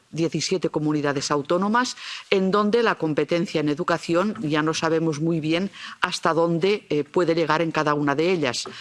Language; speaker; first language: Spanish; non-native, local second language; Catalan